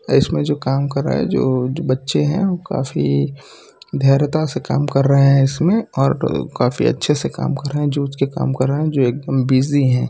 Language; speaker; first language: Hindi; non-native, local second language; Gujarati